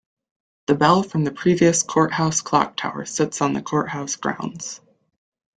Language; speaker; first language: English; native; English